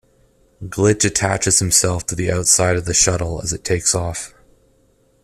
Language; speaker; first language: English; native; English